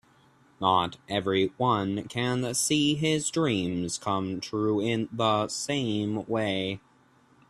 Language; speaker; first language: English; native; English